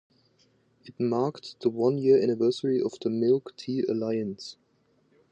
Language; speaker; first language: English; non-native, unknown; German